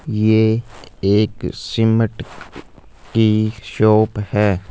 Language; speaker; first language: Hindi; non-native, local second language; Punjabi